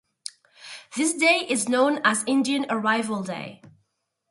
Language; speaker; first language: English; native; English